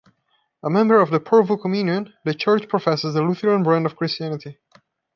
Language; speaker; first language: English; non-native, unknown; Portuguese